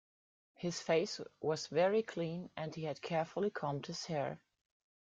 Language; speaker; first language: English; non-native, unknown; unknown